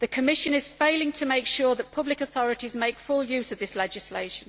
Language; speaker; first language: English; native; English